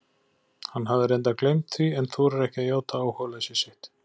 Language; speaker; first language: Icelandic; native; Icelandic